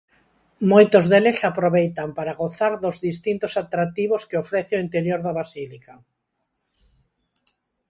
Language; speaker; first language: Galician; non-native, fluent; Spanish